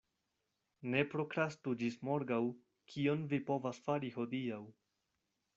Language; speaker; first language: Esperanto; non-native, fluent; Spanish